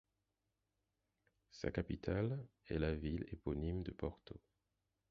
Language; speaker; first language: French; non-native, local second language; Haitian Creole